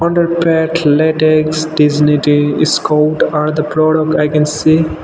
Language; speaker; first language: English; non-native, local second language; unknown